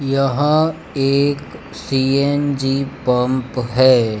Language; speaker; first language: Hindi; non-native, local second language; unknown